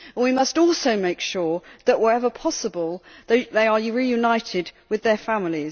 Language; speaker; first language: English; native; English